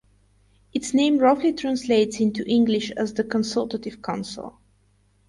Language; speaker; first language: English; non-native, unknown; Bulgarian